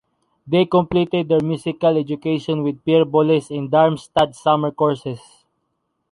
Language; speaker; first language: English; non-native, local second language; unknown